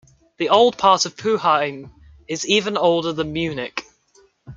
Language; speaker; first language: English; native; English